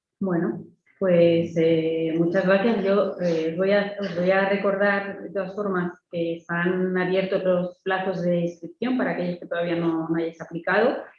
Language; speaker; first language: Spanish; native; Spanish